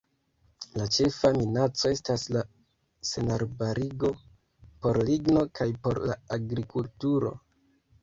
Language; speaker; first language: Esperanto; non-native, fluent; Kinyarwanda